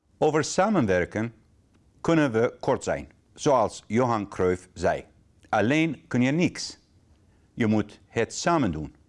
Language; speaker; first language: Dutch; non-native, fluent; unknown